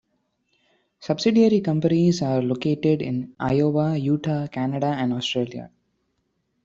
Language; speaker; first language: English; non-native, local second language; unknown